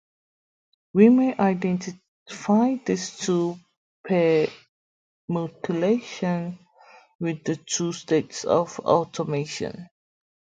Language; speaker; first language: English; native; English